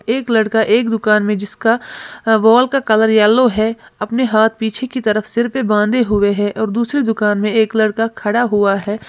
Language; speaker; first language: Hindi; native; Hindi